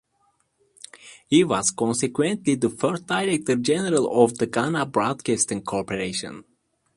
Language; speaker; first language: English; non-native, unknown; Turkish